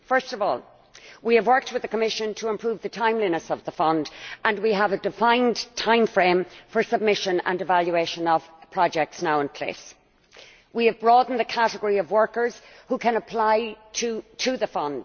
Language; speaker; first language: English; native; English